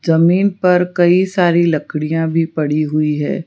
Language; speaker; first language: Hindi; non-native, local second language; Gujarati